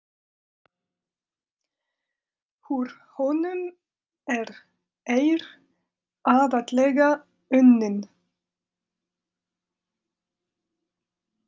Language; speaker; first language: Icelandic; non-native, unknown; French